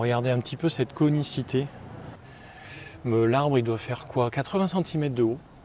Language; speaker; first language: French; native; French